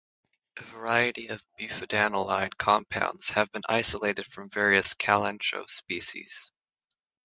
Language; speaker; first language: English; native; English